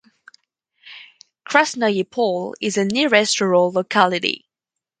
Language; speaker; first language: English; non-native, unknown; French